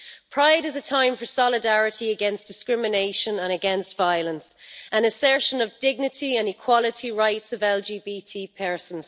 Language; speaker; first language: English; native; English